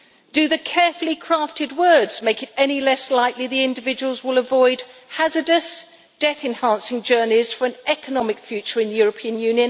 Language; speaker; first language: English; native; English